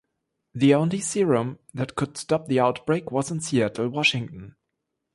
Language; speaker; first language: English; non-native, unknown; German